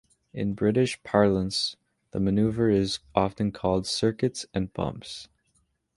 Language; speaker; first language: English; native; English